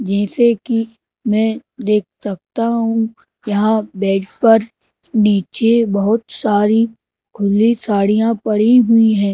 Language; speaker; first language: Hindi; native; Hindi